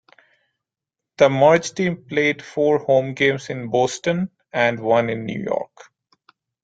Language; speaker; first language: English; non-native, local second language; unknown